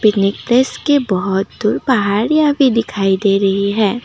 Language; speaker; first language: Hindi; non-native, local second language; Assamese